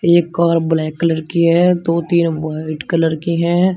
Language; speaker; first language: Hindi; native; Hindi